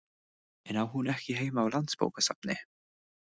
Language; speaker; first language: Icelandic; non-native, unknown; English